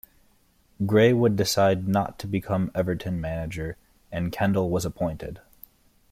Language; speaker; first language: English; native; English